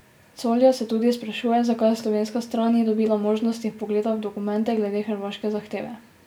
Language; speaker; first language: Slovenian; native; Slovenian